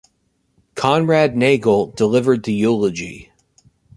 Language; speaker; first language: English; native; English